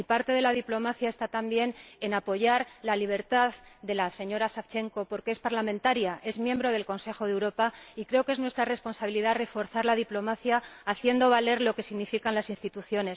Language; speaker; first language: Spanish; native; Spanish